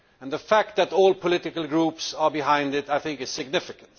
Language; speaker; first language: English; non-native, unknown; Swedish